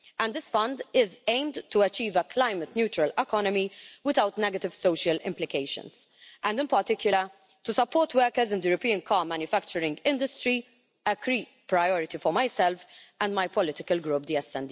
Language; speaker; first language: English; non-native, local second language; Maltese